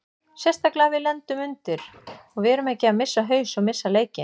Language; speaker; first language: Icelandic; native; Icelandic